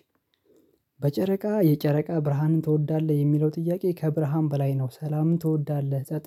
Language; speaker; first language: Amharic; non-native, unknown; Oromo